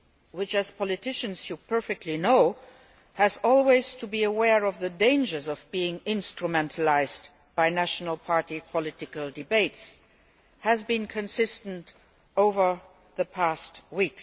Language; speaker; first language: English; non-native, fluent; Luxembourgish